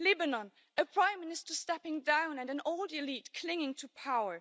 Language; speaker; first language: English; non-native, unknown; German